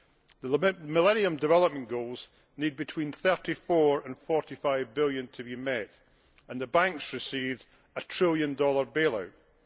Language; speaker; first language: English; native; English